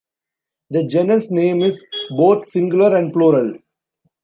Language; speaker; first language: English; non-native, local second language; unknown